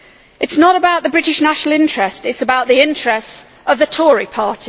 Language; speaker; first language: English; native; English